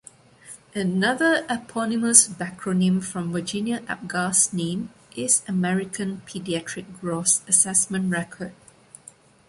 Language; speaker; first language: English; non-native, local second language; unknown